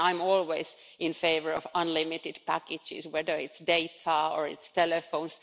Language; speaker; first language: English; non-native, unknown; Finnish